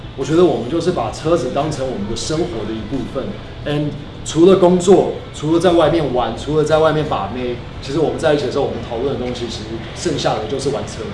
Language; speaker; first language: Chinese; early bilingual, other home language; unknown